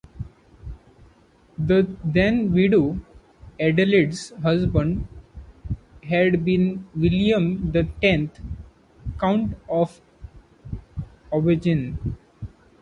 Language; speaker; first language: English; non-native, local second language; Marathi